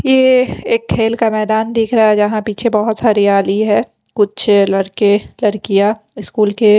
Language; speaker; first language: Hindi; non-native, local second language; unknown